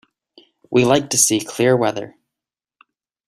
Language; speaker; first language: English; native; English